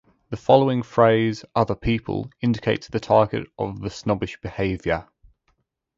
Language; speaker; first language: English; native; English